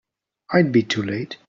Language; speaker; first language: English; native; English